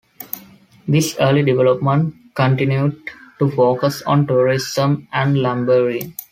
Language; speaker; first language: English; non-native, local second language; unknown